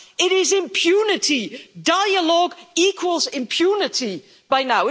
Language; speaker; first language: English; non-native, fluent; Dutch